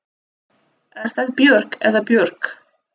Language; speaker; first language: Icelandic; non-native, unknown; Russian